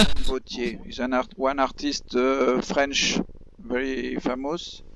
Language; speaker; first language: English; non-native, learner; French